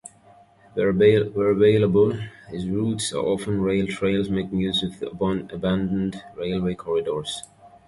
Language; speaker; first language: English; native; English